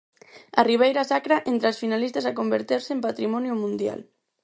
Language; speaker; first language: Galician; non-native, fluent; Spanish